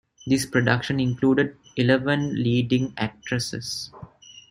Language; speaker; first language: English; non-native, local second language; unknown